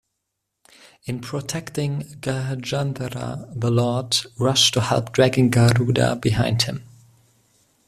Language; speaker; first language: English; non-native, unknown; German